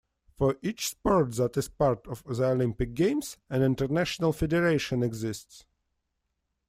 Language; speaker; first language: English; non-native, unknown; Russian